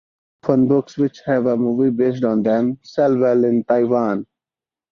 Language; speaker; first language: English; non-native, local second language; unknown